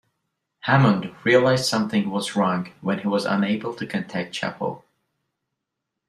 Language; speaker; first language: English; non-native, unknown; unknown